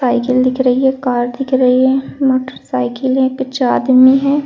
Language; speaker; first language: Hindi; native; Hindi